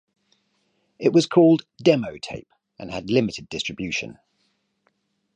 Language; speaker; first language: English; native; English